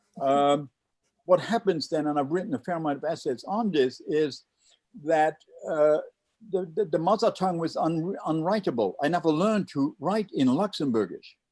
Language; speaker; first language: English; non-native, fluent; Luxembourgish